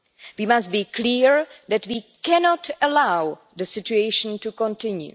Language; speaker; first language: English; non-native, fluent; Czech